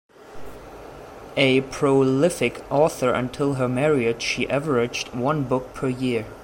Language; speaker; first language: English; non-native, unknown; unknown